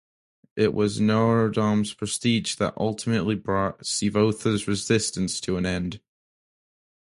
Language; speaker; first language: English; native; English